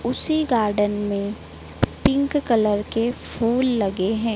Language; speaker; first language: Hindi; native; Hindi